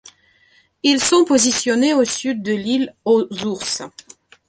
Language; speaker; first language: French; non-native, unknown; Belarusian